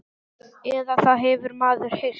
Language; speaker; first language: Icelandic; non-native, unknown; English